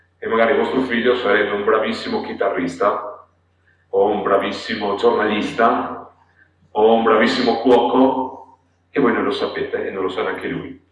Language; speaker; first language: Italian; non-native, fluent; Polish